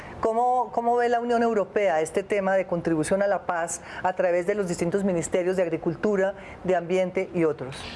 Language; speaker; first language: Spanish; native; Spanish